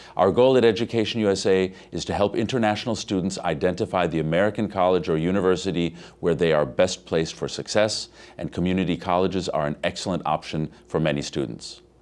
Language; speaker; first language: English; native; English